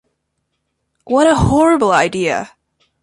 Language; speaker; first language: English; non-native, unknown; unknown